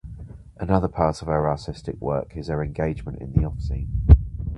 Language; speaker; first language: English; native; English